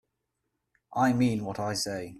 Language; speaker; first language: English; native; English